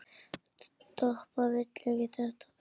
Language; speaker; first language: Icelandic; native; Icelandic